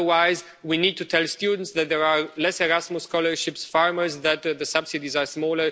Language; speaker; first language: English; non-native, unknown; Romanian